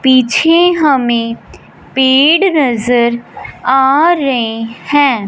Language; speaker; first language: Hindi; non-native, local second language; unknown